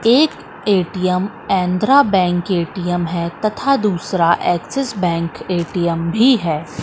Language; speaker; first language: Hindi; native; Hindi